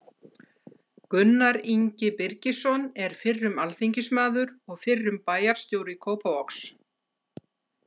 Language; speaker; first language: Icelandic; native; Icelandic